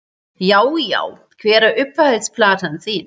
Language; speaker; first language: Icelandic; non-native, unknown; German